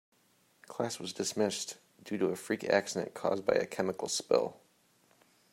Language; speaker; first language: English; native; English